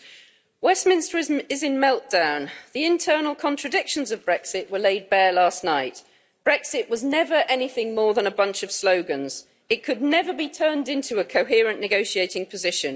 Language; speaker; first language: English; native; English